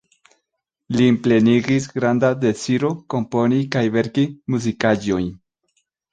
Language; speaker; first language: Esperanto; non-native, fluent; Spanish